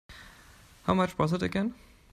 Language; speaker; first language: English; non-native, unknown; German